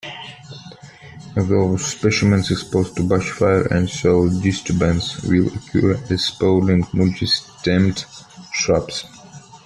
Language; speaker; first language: English; non-native, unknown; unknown